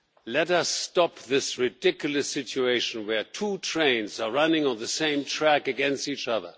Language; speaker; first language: English; non-native, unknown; German